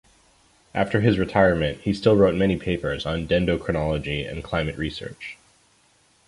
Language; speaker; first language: English; native; English